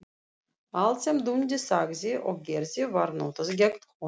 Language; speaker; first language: Icelandic; non-native, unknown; Russian